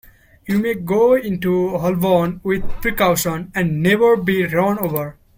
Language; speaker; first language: English; non-native, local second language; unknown